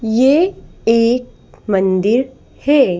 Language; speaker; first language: Hindi; native; Hindi